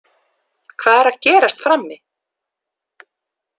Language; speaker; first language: Icelandic; non-native, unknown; English